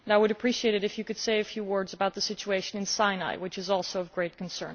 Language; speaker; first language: English; non-native, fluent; Dutch